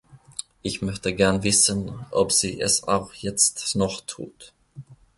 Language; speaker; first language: German; non-native, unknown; Finnish